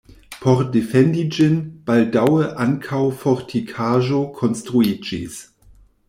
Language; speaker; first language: Esperanto; non-native, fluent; German